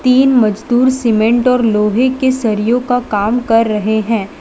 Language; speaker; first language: Hindi; non-native, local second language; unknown